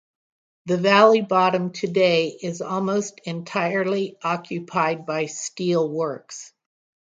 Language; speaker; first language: English; native; English